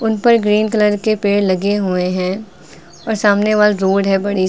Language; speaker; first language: Hindi; native; Hindi